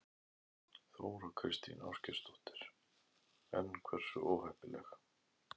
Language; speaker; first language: Icelandic; native; Icelandic